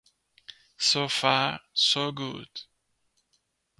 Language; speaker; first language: English; non-native, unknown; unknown